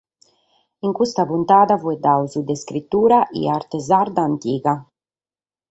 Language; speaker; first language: Sardinian; native; Sardinian